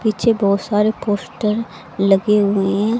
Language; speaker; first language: Hindi; native; Hindi